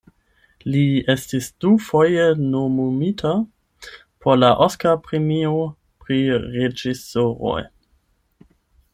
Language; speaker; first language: Esperanto; non-native, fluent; German